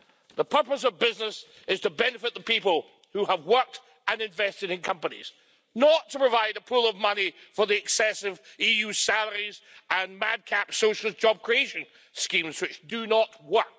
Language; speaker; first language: English; native; English